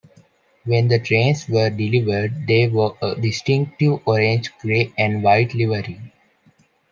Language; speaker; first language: English; non-native, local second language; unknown